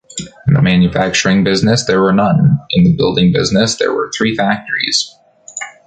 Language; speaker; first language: English; native; English